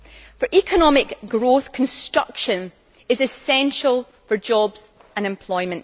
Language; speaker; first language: English; native; English